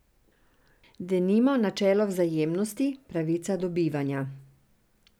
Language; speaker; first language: Slovenian; non-native, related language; Serbian